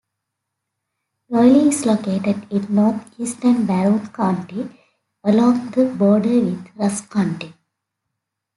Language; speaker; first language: English; native; English